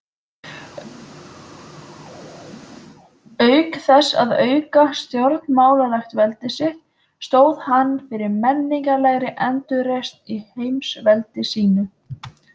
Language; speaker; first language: Icelandic; native; Icelandic